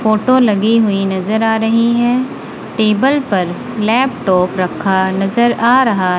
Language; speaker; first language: Hindi; non-native, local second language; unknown